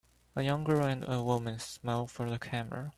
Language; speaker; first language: English; native; English